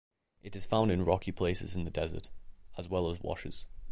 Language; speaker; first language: English; native; English